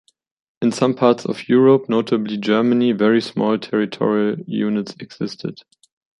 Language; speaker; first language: English; non-native, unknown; German